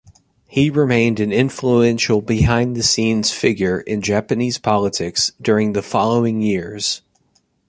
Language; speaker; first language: English; native; English